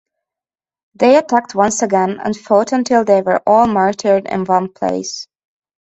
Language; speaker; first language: English; non-native, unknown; Hungarian